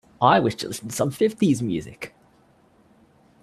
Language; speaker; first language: English; native; English